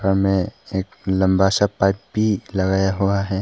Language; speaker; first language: Hindi; non-native, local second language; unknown